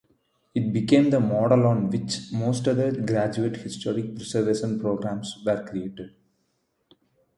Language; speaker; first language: English; non-native, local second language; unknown